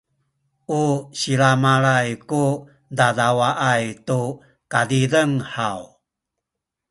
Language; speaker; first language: Sakizaya; native; Sakizaya